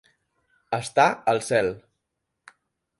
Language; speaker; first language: Catalan; native; Catalan